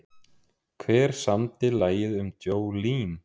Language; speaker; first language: Icelandic; native; Icelandic